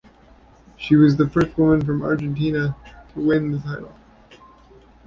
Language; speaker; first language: English; native; English